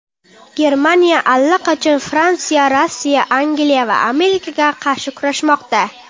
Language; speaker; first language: Uzbek; non-native, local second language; Kara-Kalpak